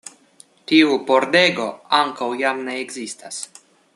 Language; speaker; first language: Esperanto; non-native, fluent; Russian